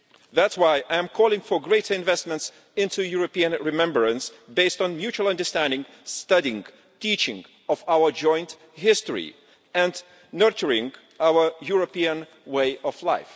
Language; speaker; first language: English; non-native, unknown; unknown